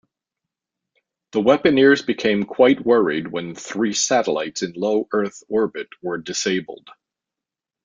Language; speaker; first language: English; native; English